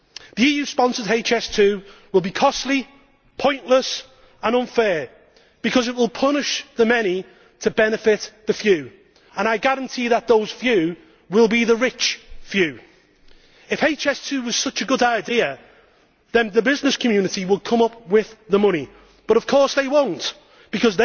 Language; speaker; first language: English; native; English